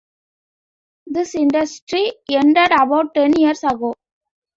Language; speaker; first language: English; non-native, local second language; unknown